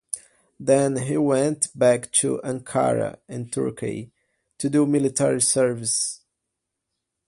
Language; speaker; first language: English; non-native, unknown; Portuguese